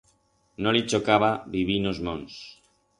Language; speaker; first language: Aragonese; non-native, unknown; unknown